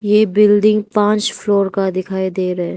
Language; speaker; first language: Hindi; non-native, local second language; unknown